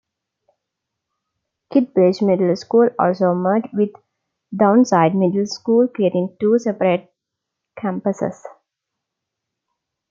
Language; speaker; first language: English; non-native, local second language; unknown